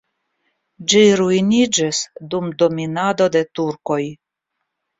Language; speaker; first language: Esperanto; non-native, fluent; Russian